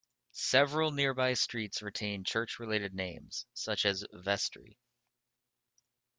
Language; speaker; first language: English; native; English